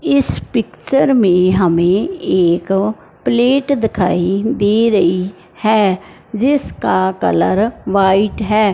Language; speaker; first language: Hindi; non-native, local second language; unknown